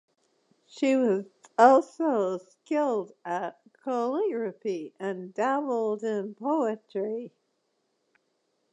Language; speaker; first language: English; native; English